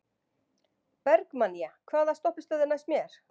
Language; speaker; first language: Icelandic; native; Icelandic